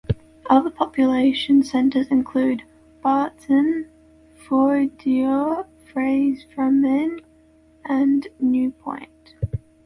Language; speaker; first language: English; native; English